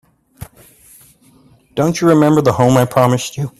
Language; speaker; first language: English; native; English